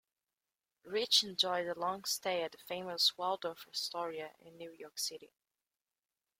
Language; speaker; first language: English; native; English